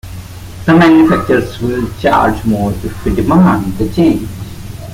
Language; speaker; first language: English; non-native, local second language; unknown